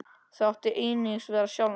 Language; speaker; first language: Icelandic; native; Icelandic